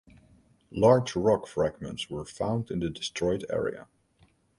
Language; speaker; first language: English; non-native, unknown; Dutch